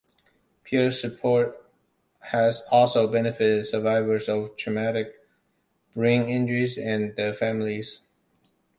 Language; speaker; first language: English; non-native, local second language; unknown